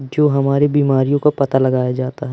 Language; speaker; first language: Hindi; native; Hindi